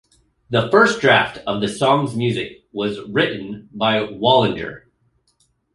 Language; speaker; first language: English; native; English